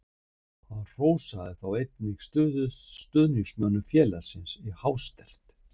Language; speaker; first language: Icelandic; native; Icelandic